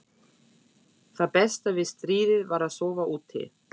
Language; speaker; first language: Icelandic; non-native, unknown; German